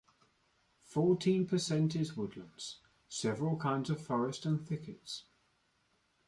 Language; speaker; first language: English; native; English